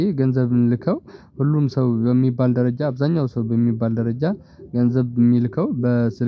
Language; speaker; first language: Amharic; non-native, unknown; Tigrinya